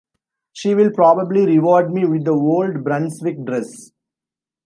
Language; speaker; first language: English; non-native, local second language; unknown